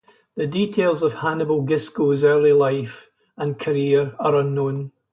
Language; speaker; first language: English; native; English